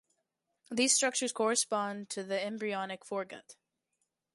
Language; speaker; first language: English; native; English